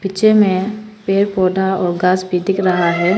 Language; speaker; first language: Hindi; non-native, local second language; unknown